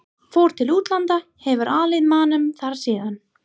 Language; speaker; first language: Icelandic; non-native, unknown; English